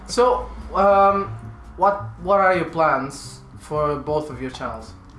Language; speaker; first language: English; non-native, fluent; Portuguese